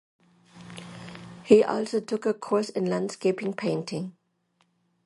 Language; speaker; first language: English; non-native, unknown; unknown